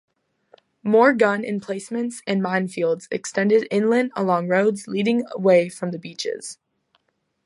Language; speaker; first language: English; native; English